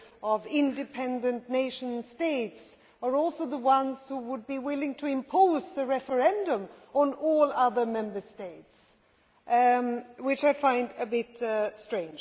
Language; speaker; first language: English; non-native, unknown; Swedish